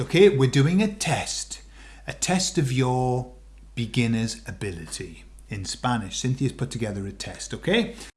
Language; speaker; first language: English; native; English